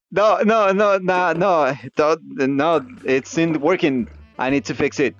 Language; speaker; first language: English; non-native, learner; Spanish